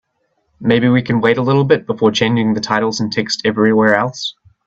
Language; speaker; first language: English; native; English